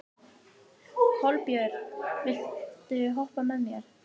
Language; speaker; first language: Icelandic; native; Icelandic